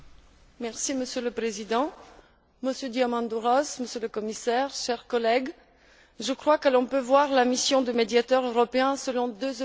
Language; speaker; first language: French; non-native, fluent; Bulgarian